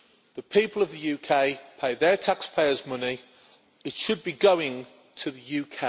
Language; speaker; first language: English; native; English